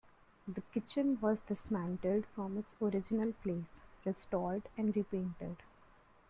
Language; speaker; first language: English; non-native, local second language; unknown